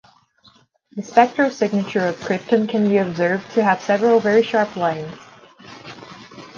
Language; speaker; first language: English; non-native, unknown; Portuguese